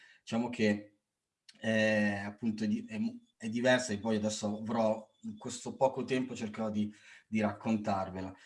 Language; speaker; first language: Italian; early bilingual, other home language; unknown